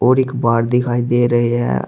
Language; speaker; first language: Hindi; native; Hindi